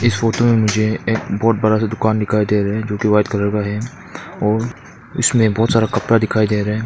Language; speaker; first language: Hindi; non-native, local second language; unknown